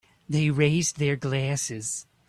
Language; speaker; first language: English; native; English